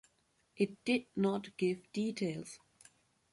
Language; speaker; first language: English; non-native, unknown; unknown